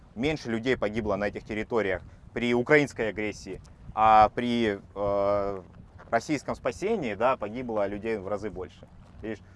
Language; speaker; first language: Russian; native; Russian